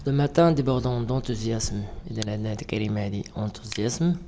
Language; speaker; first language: French; non-native, local second language; Arabic